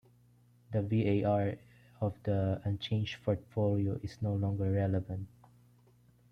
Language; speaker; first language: English; non-native, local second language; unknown